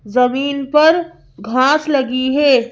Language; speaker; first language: Hindi; native; Hindi